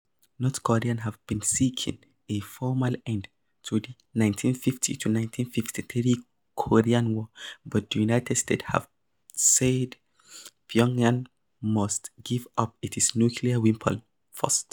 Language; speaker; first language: English; non-native, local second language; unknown